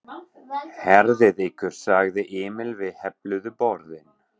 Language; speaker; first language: Icelandic; non-native, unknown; German